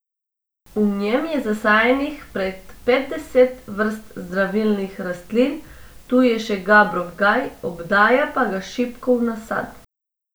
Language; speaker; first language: Slovenian; non-native, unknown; Macedonian